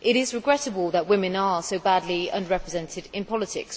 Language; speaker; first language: English; native; English